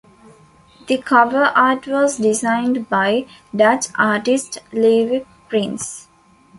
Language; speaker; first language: English; non-native, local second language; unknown